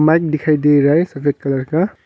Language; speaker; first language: Hindi; non-native, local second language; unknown